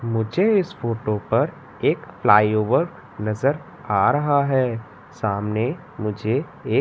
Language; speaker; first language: Hindi; native; Hindi